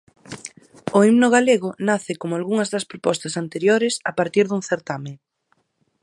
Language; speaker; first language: Galician; native; Galician